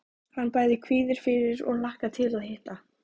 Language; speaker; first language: Icelandic; native; Icelandic